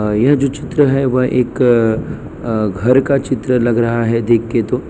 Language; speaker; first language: Hindi; non-native, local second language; Gujarati